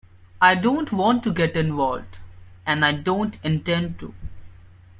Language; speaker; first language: English; non-native, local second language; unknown